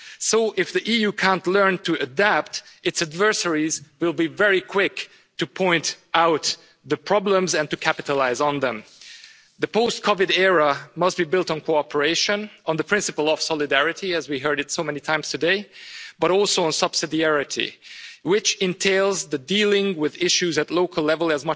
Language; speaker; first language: English; non-native, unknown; Hungarian